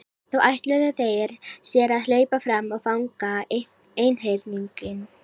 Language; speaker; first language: Icelandic; native; Icelandic